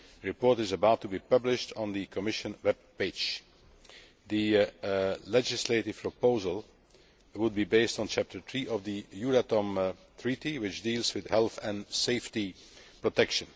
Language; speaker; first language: English; non-native, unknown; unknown